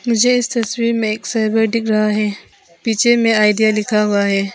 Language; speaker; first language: Hindi; non-native, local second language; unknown